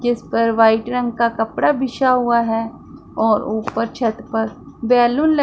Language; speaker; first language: Hindi; non-native, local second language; Punjabi